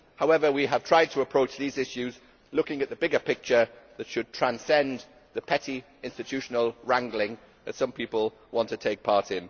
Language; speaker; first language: English; native; English